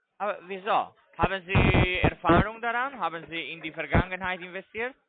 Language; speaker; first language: German; non-native, fluent; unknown